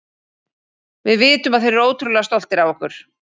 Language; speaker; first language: Icelandic; native; Icelandic